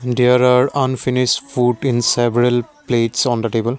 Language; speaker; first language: English; non-native, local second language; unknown